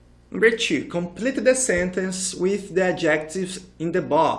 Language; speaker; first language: English; non-native, fluent; Portuguese